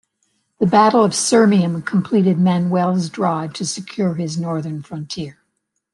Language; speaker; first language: English; native; English